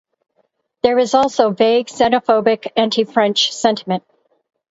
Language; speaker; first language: English; native; English